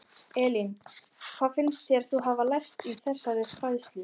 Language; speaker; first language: Icelandic; native; Icelandic